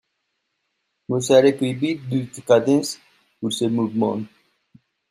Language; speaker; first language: French; non-native, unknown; Spanish